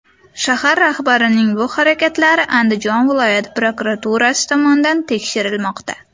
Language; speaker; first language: Uzbek; native; Uzbek